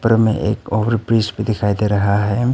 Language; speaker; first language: Hindi; non-native, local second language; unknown